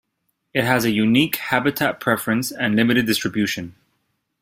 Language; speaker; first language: English; native; English